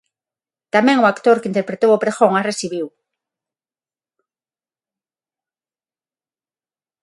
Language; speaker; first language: Galician; non-native, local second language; Spanish